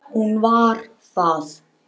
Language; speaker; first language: Icelandic; native; Icelandic